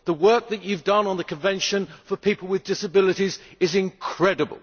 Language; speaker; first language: English; native; English